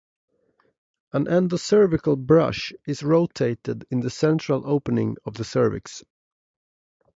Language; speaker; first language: English; non-native, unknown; Swedish